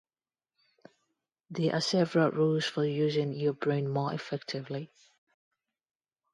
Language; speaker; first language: English; non-native, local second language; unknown